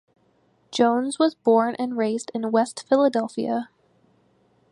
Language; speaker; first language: English; native; English